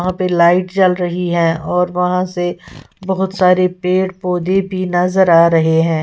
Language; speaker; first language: Hindi; native; Hindi